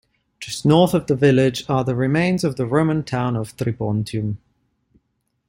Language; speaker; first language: English; non-native, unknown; Ligurian